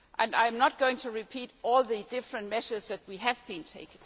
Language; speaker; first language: English; non-native, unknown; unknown